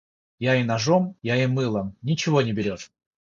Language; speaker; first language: Russian; non-native, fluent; Georgian